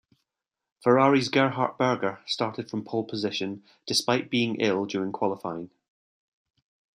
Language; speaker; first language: English; native; English